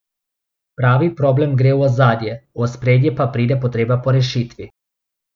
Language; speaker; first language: Slovenian; non-native, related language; Bosnian